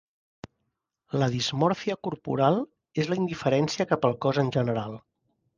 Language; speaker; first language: Catalan; native; Catalan